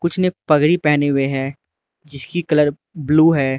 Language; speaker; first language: Hindi; non-native, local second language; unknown